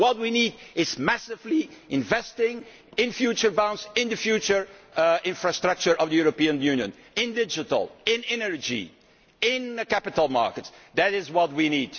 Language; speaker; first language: English; non-native, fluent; Dutch